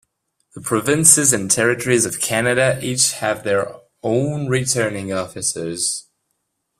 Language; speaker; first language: English; non-native, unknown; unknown